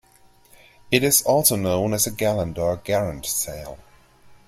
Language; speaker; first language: English; non-native, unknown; German